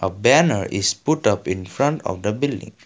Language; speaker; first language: English; non-native, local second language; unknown